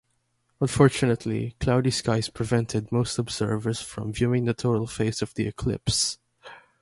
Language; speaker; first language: English; non-native, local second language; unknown